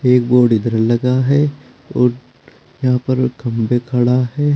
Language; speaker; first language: Hindi; native; Hindi